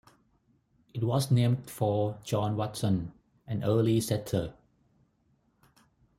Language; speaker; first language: English; non-native, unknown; Thai